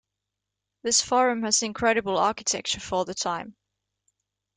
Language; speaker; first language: English; native; English